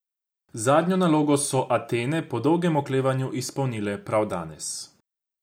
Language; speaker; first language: Slovenian; non-native, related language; Croatian